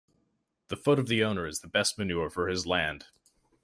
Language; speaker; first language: English; native; English